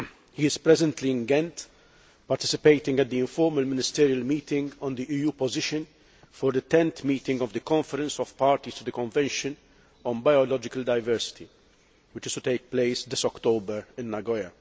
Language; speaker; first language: English; non-native, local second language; Maltese